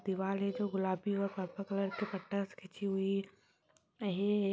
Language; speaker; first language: Hindi; native; Hindi